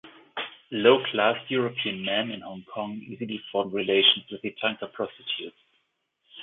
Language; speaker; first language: English; non-native, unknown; German